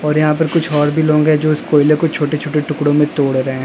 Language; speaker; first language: Hindi; native; Hindi